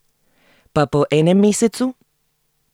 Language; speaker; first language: Slovenian; native; Slovenian